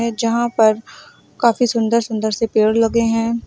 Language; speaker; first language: Hindi; native; Hindi